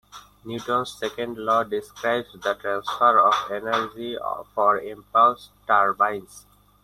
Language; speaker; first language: English; non-native, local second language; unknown